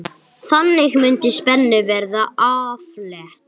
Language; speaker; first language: Icelandic; non-native, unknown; English